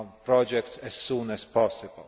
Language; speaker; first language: English; non-native, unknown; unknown